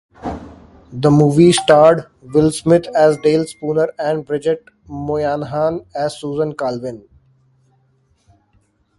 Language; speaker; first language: English; non-native, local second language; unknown